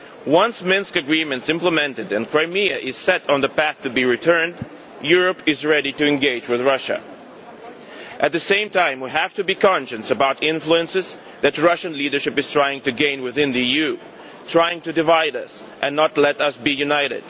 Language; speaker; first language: English; non-native, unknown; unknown